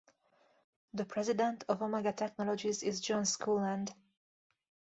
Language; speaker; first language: English; native; English